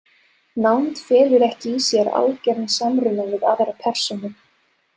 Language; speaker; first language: Icelandic; non-native, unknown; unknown